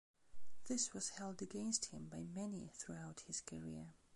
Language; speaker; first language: English; non-native, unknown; Belarusian